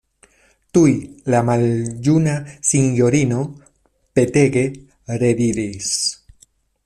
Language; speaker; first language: Esperanto; non-native, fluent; Spanish